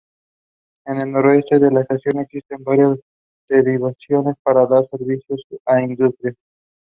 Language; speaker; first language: English; non-native, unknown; Spanish